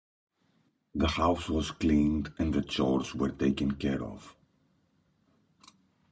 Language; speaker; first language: English; non-native, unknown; Greek